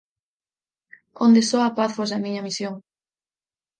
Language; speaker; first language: Galician; native; Galician